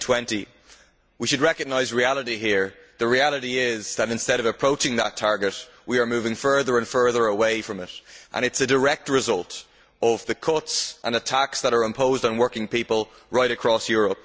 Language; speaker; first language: English; native; English